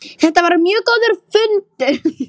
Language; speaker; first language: Icelandic; non-native, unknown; Polish